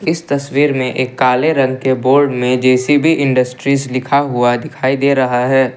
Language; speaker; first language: Hindi; non-native, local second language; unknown